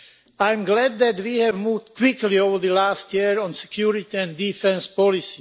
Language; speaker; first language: English; non-native, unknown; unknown